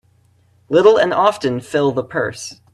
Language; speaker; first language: English; native; English